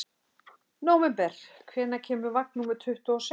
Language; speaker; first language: Icelandic; native; Icelandic